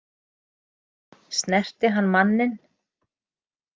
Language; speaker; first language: Icelandic; native; Icelandic